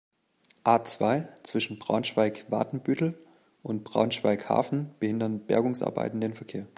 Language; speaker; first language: German; native; German